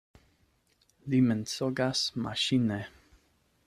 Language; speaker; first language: Esperanto; non-native, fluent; English